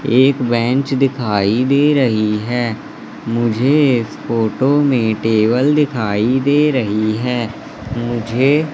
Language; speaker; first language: Hindi; native; Hindi